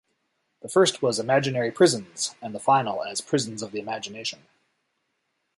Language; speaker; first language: English; native; English